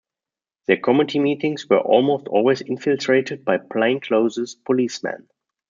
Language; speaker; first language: English; non-native, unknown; German